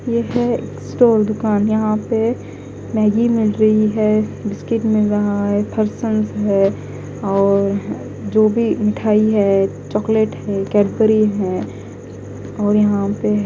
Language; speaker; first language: Hindi; non-native, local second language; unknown